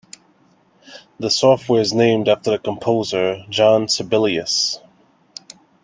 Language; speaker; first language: English; native; English